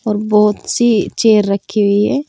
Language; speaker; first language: Hindi; native; Hindi